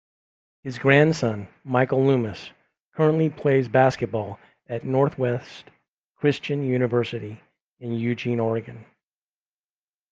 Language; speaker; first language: English; native; English